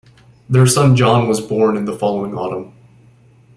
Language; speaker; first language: English; native; English